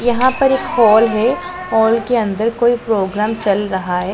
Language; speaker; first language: Hindi; non-native, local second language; Punjabi